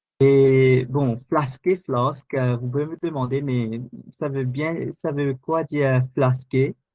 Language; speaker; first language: French; non-native, local second language; Morisyen